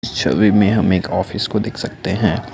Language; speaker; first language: Hindi; non-native, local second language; Assamese